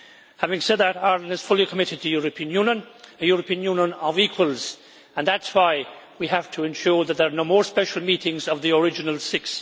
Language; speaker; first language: English; native; English